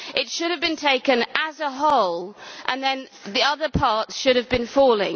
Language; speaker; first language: English; native; English